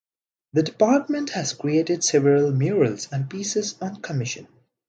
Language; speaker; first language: English; non-native, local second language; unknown